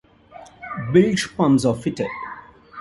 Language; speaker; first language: English; non-native, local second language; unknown